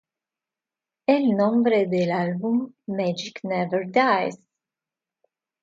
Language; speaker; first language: Spanish; non-native, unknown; Russian